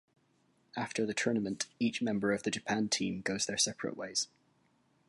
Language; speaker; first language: English; native; English